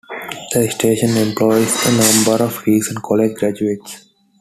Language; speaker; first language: English; non-native, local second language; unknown